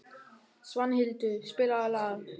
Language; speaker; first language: Icelandic; non-native, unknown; German